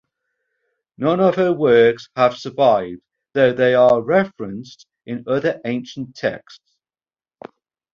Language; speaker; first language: English; native; English